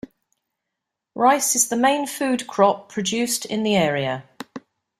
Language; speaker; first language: English; native; English